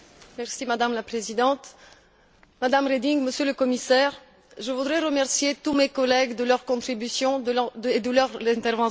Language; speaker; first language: French; non-native, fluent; Bulgarian